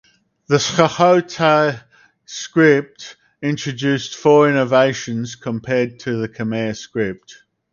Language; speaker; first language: English; native; English